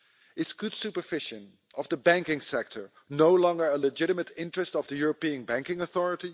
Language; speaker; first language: English; non-native, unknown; Dutch